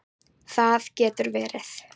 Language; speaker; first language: Icelandic; native; Icelandic